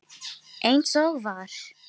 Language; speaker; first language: Icelandic; non-native, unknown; Filipino